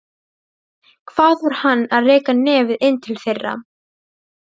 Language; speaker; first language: Icelandic; non-native, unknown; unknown